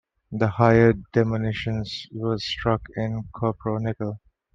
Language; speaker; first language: English; non-native, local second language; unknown